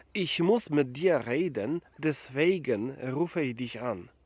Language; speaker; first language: German; non-native, fluent; Polish